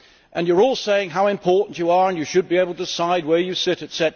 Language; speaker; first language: English; native; English